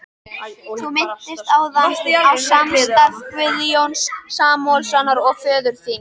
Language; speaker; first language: Icelandic; native; Icelandic